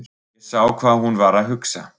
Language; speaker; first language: Icelandic; non-native, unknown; German